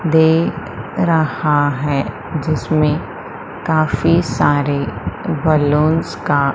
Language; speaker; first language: Hindi; native; Hindi